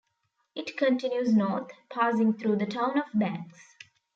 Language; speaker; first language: English; non-native, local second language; Tamil